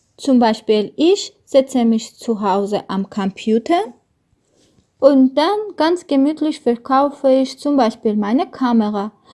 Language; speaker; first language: German; non-native, learner; Armenian